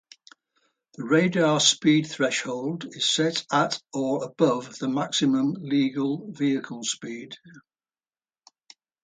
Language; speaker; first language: English; native; English